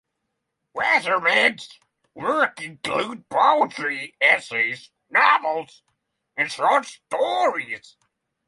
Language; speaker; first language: English; non-native, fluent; Norwegian